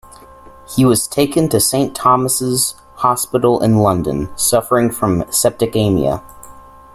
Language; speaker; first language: English; native; English